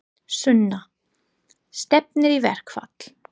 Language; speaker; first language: Icelandic; non-native, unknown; English